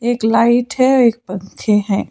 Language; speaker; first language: Hindi; non-native, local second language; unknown